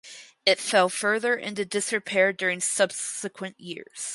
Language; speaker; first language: English; native; English